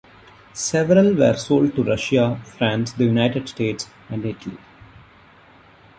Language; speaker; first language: English; non-native, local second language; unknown